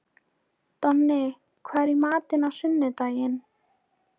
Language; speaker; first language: Icelandic; non-native, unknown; Polish